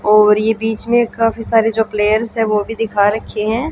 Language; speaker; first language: Hindi; native; Hindi